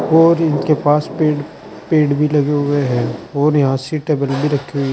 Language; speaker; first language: Hindi; native; Hindi